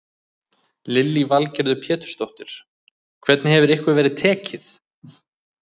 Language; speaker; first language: Icelandic; native; Icelandic